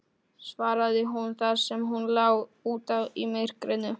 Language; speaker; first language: Icelandic; non-native, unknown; Polish